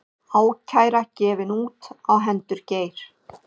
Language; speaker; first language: Icelandic; native; Icelandic